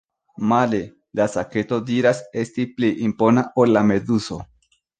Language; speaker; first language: Esperanto; non-native, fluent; Spanish